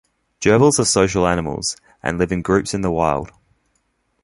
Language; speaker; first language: English; native; English